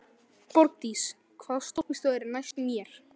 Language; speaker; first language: Icelandic; native; Icelandic